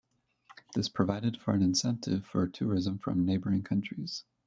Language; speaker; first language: English; native; English